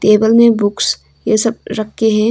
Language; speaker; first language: Hindi; non-native, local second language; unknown